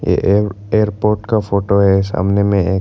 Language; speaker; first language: Hindi; non-native, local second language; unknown